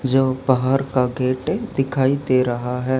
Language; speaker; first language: Hindi; native; Hindi